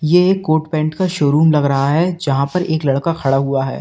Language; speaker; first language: Hindi; native; Hindi